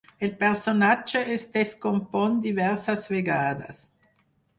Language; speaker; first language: Catalan; non-native, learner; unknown